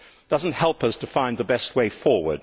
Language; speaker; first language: English; native; English